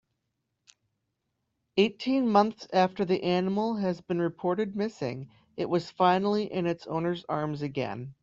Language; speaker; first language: English; native; English